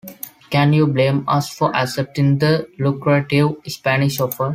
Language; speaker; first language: English; non-native, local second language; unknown